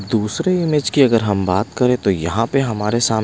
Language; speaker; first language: Hindi; non-native, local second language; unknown